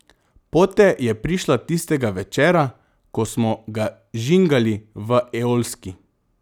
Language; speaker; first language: Slovenian; non-native, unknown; Macedonian